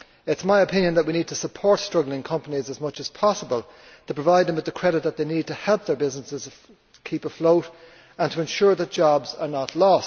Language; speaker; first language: English; native; English